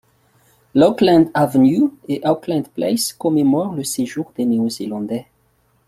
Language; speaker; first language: French; non-native, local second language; Malagasy